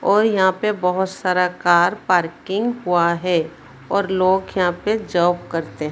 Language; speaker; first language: Hindi; non-native, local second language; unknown